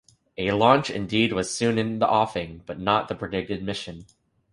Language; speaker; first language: English; native; English